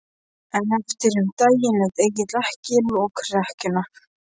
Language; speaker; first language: Icelandic; non-native, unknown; Polish